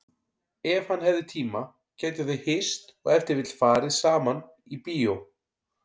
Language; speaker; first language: Icelandic; native; Icelandic